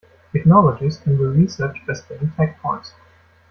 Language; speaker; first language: English; non-native, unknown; German